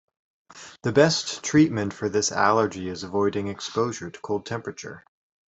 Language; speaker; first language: English; native; English